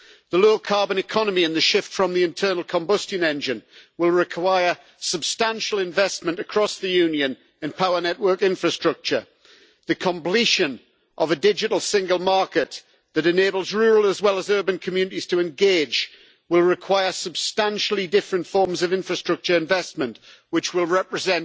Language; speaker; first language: English; native; English